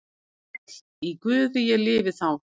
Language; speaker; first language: Icelandic; native; Icelandic